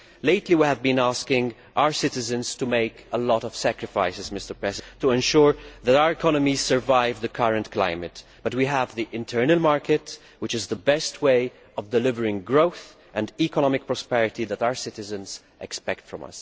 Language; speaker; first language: English; non-native, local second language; Maltese